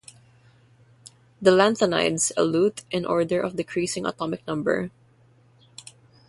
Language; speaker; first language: English; non-native, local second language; Filipino